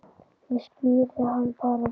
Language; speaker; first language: Icelandic; native; Icelandic